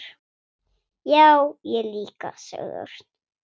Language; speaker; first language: Icelandic; non-native, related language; Swedish